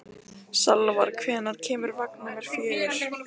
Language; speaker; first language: Icelandic; non-native, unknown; Lithuanian